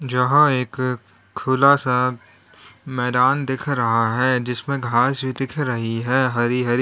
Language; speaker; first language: Hindi; native; Hindi